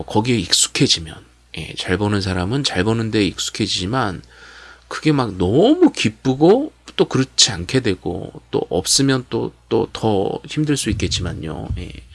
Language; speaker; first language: Korean; native; Korean